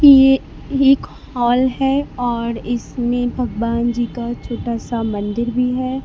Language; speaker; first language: Hindi; native; Hindi